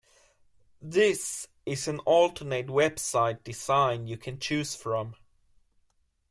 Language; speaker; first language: English; non-native, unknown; German